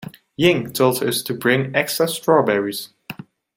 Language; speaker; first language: English; non-native, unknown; Dutch